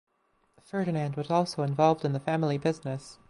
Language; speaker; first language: English; native; English